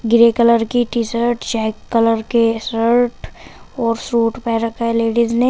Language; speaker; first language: Hindi; native; Hindi